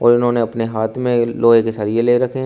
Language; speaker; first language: Hindi; native; Hindi